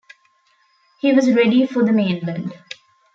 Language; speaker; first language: English; non-native, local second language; Tamil